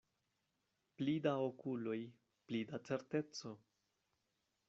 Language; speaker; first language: Esperanto; non-native, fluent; Spanish